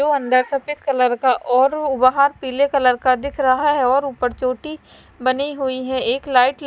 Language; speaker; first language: Hindi; non-native, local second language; Punjabi